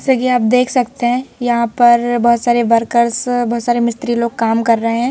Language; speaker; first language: Hindi; native; Hindi